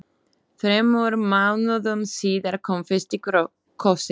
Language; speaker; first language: Icelandic; non-native, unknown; Slovak